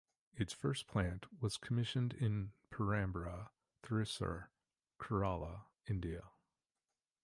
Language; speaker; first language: English; native; English